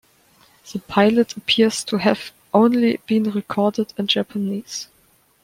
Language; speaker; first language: English; non-native, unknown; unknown